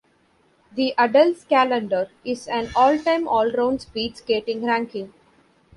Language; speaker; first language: English; non-native, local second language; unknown